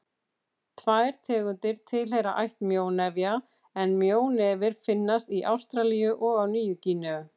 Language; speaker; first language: Icelandic; native; Icelandic